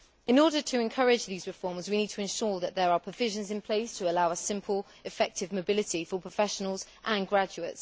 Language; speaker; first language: English; native; English